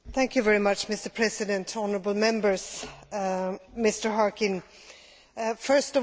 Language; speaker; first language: English; non-native, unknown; Swedish